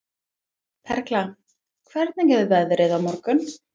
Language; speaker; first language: Icelandic; non-native, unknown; English